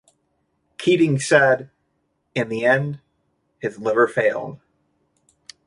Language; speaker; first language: English; native; English